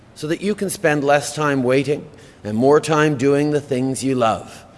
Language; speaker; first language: English; native; English